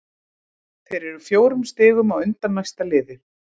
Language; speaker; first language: Icelandic; native; Icelandic